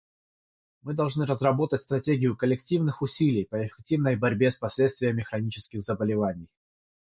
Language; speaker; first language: Russian; non-native, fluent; Georgian